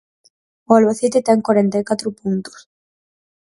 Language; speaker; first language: Galician; native; Galician